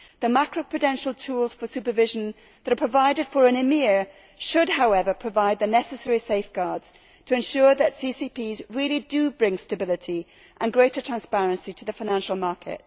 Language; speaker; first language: English; native; English